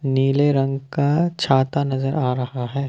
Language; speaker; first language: Hindi; non-native, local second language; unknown